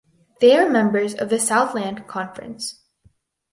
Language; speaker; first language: English; native; English